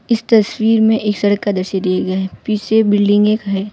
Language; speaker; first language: Hindi; non-native, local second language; Gujarati